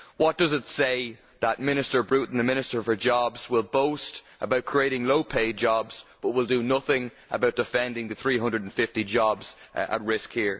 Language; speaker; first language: English; native; English